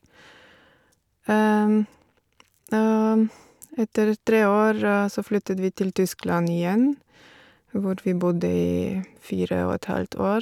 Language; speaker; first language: Norwegian; non-native, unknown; Bulgarian